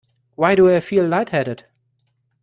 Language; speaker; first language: English; non-native, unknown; German